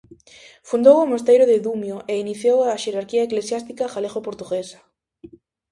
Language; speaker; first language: Galician; native; Galician